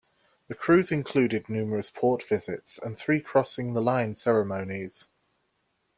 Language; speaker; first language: English; native; English